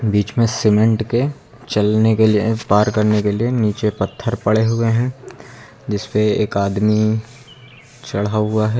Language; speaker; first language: Hindi; native; Hindi